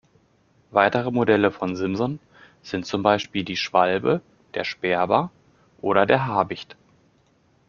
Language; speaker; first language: German; native; German